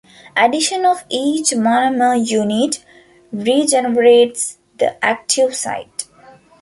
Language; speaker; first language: English; non-native, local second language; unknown